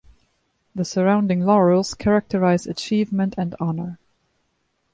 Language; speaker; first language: English; non-native, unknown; German